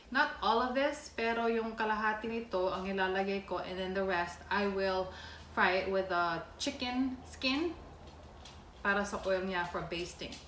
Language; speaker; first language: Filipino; non-native, local second language; Pampanga